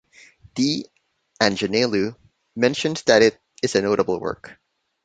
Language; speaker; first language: English; non-native, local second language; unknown